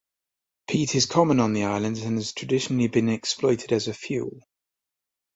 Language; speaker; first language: English; native; English